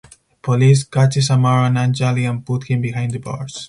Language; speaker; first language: English; non-native, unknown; Spanish